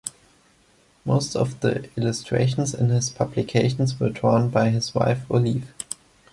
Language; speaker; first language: English; non-native, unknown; German